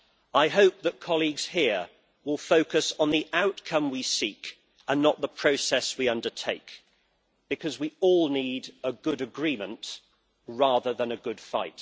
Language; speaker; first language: English; native; English